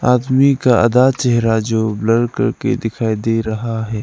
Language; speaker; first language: Hindi; non-native, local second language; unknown